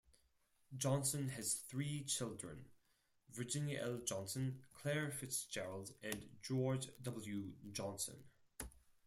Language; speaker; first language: English; non-native, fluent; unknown